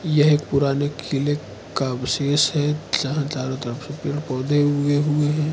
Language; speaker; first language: Hindi; non-native, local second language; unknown